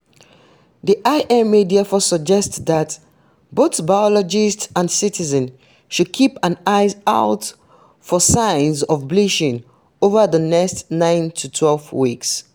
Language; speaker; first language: English; non-native, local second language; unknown